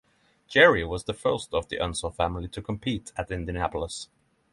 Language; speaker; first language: English; non-native, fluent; Norwegian